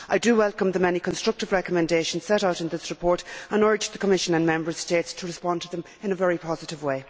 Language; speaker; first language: English; native; English